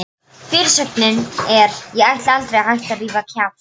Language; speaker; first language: Icelandic; non-native, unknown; Polish